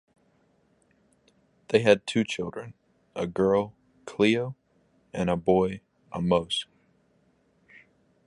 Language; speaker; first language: English; native; English